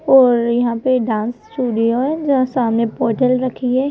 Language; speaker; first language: Hindi; native; Hindi